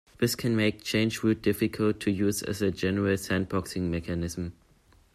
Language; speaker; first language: English; non-native, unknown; German